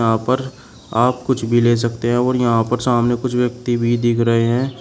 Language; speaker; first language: Hindi; native; Hindi